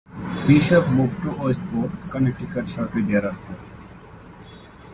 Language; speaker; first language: English; native; English